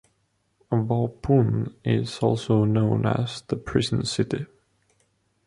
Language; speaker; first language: English; non-native, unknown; Estonian